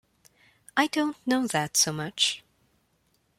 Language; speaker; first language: English; non-native, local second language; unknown